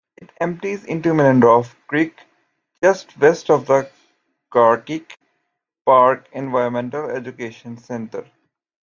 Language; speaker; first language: English; native; English